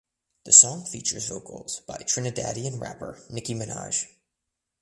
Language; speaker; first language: English; native; English